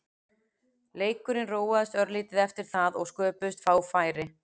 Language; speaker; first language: Icelandic; native; Icelandic